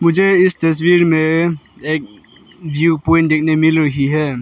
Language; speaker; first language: Hindi; non-native, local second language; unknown